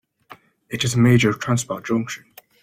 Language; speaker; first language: English; native; English